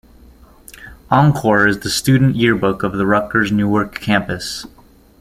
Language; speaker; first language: English; native; English